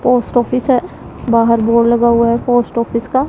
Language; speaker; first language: Hindi; non-native, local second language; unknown